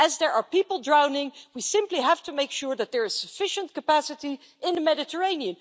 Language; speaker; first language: English; non-native, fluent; Dutch